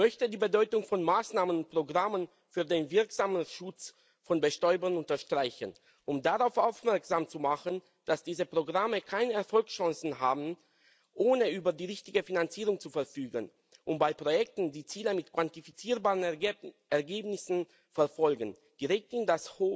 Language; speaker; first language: German; non-native, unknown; Romanian